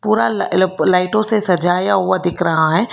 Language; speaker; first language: Hindi; non-native, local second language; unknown